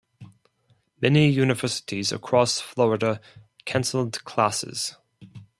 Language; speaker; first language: English; non-native, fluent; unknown